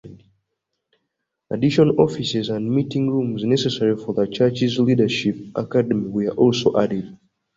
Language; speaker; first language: English; non-native, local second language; Ganda